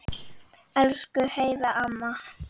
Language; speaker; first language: Icelandic; native; Icelandic